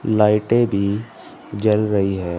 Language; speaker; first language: Hindi; native; Hindi